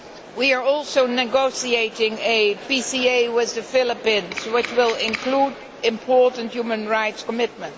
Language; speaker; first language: English; non-native, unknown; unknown